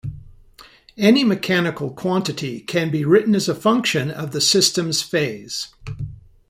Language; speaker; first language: English; native; English